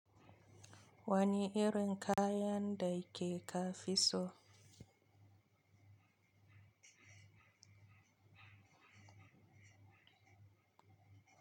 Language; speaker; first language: Hausa; native; Hausa